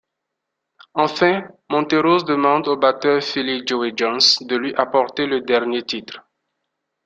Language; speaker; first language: French; non-native, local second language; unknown